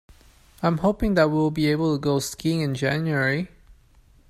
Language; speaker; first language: English; non-native, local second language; Cantonese